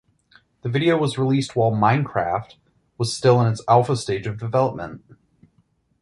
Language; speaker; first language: English; native; English